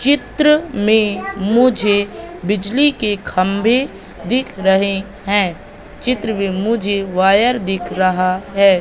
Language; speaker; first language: Hindi; native; Hindi